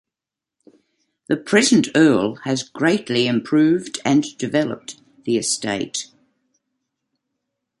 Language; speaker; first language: English; native; English